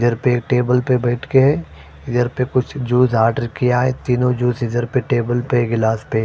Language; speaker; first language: Hindi; non-native, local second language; Punjabi